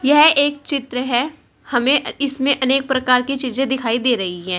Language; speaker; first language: Hindi; native; Hindi